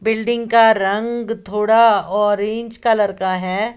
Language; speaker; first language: Hindi; native; Hindi